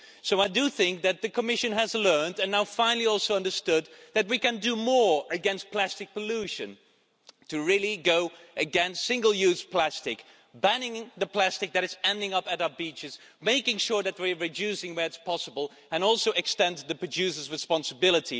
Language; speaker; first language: English; non-native, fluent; Dutch